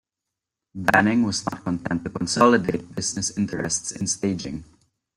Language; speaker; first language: English; non-native, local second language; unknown